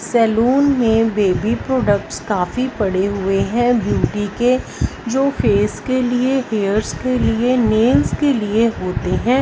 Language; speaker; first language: Hindi; non-native, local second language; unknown